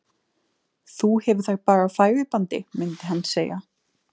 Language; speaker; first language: Icelandic; non-native, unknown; Slovenian